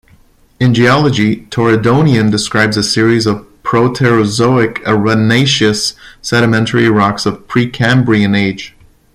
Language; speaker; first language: English; non-native, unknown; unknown